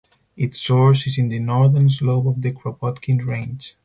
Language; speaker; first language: English; non-native, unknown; Spanish